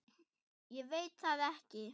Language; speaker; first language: Icelandic; non-native, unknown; German